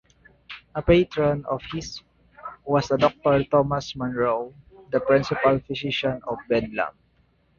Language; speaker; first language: English; native; English